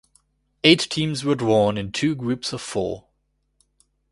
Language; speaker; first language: English; non-native, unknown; German